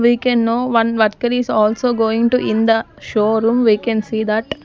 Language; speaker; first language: English; non-native, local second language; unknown